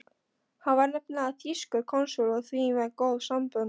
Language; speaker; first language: Icelandic; non-native, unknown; Polish